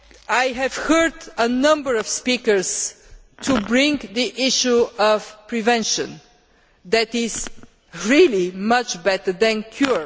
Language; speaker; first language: English; non-native, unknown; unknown